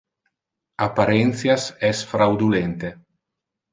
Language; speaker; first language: Interlingua; non-native, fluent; Italian